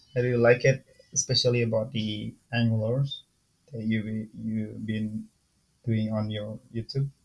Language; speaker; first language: English; non-native, fluent; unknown